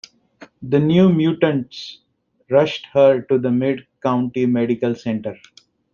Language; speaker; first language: English; non-native, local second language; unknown